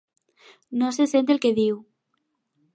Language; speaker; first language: Catalan; non-native, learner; Spanish